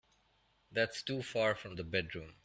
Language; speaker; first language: English; non-native, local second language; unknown